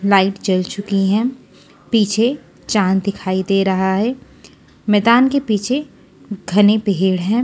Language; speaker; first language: Hindi; native; Hindi